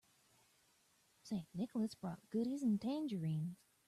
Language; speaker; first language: English; native; English